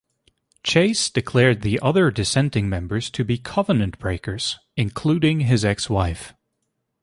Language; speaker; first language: English; native; English